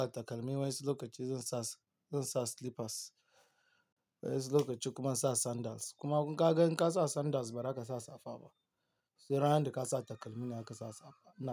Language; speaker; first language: Hausa; non-native, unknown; Yoruba